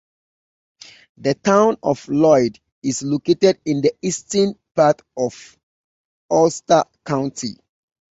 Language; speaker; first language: English; native; English